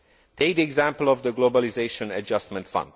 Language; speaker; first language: English; non-native, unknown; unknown